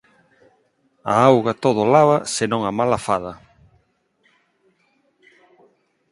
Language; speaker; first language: Galician; non-native, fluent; Spanish